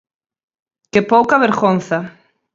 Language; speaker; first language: Galician; native; Galician